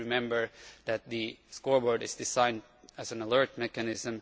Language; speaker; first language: English; non-native, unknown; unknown